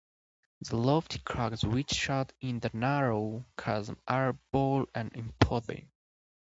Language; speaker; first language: English; native; English